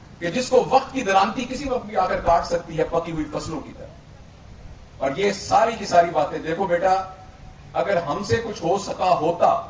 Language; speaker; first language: Urdu; non-native, local second language; Punjabi